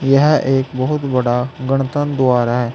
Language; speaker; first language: Hindi; native; Hindi